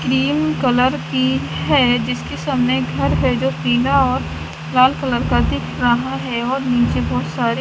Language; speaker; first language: Hindi; native; Hindi